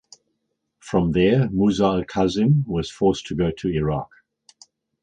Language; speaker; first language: English; native; English